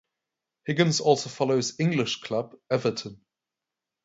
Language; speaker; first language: English; non-native, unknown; German